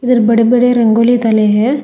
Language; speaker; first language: Hindi; non-native, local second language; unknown